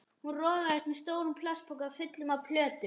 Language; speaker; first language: Icelandic; native; Icelandic